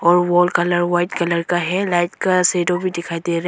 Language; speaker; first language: Hindi; non-native, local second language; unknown